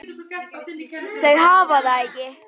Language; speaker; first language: Icelandic; native; Icelandic